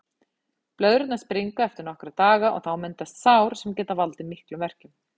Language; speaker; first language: Icelandic; native; Icelandic